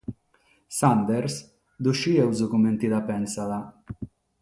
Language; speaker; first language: Sardinian; non-native, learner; Catalan